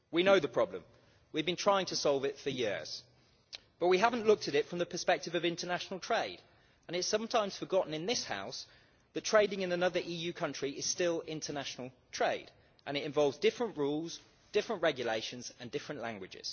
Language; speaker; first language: English; native; English